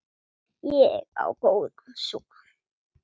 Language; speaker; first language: Icelandic; non-native, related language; Swedish